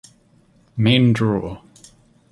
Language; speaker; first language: English; native; English